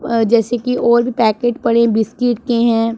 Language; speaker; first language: Hindi; non-native, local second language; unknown